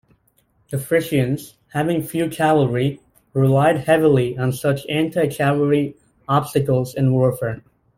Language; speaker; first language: English; native; English